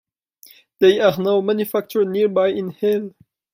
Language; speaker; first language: English; non-native, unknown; French